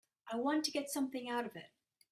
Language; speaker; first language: English; native; English